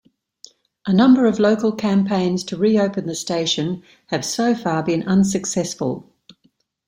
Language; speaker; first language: English; native; English